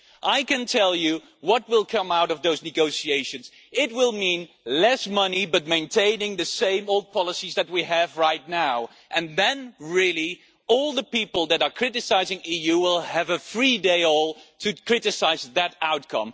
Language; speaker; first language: English; non-native, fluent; Dutch